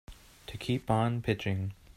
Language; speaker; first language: English; native; English